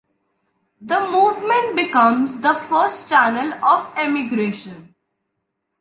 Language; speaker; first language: English; non-native, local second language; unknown